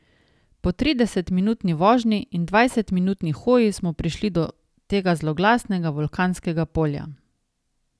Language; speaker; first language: Slovenian; native; Slovenian